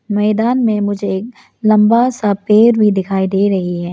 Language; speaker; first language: Hindi; non-native, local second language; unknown